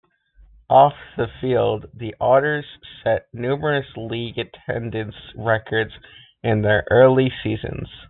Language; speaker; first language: English; native; English